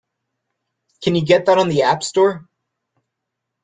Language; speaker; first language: English; native; English